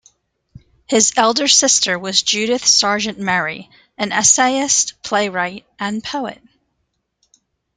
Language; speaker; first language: English; native; English